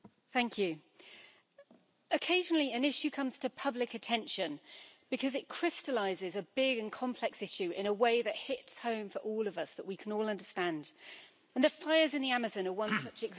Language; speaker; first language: English; native; English